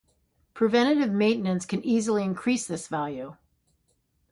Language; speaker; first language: English; native; English